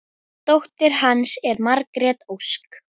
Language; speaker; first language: Icelandic; native; Icelandic